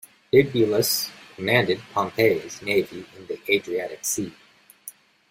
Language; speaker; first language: English; native; English